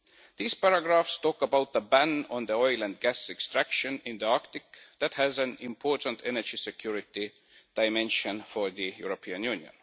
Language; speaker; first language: English; non-native, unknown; Estonian